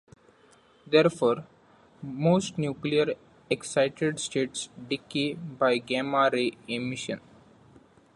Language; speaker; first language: English; non-native, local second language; Marathi